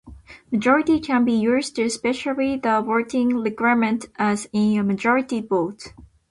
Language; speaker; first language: English; non-native, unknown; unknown